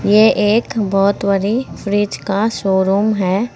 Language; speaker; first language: Hindi; native; Hindi